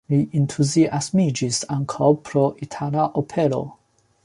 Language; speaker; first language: Esperanto; non-native, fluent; Chinese